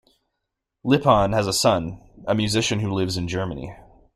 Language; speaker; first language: English; native; English